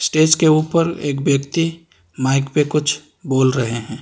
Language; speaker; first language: Hindi; non-native, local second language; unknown